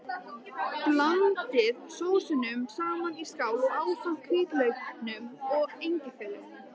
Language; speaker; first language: Icelandic; native; Icelandic